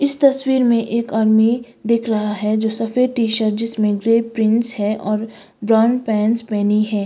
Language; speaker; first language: Hindi; non-native, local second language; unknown